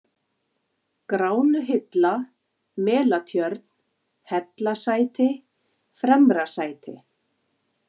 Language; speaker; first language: Icelandic; native; Icelandic